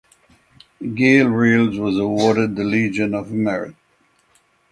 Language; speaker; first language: English; native; English